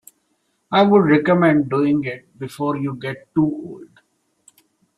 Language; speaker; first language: English; non-native, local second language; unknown